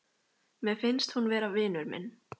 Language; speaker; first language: Icelandic; native; Icelandic